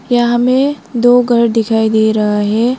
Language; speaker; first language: Hindi; non-native, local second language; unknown